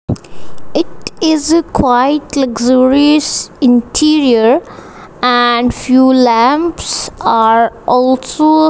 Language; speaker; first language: English; non-native, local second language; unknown